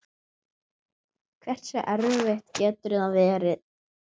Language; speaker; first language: Icelandic; native; Icelandic